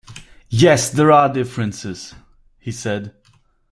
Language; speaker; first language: English; non-native, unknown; German